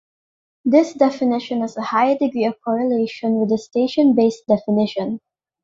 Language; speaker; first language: English; non-native, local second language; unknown